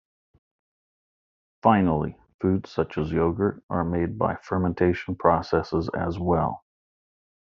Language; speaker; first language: English; native; English